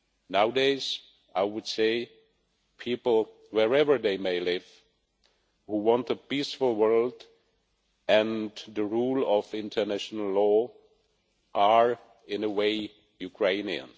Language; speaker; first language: English; non-native, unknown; Czech